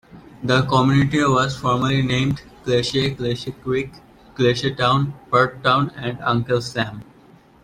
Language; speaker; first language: English; native; English